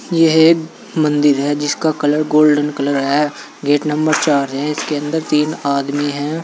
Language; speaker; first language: Hindi; native; Hindi